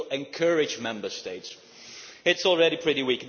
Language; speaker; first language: English; non-native, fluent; Dutch